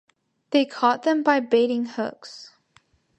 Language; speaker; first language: English; native; English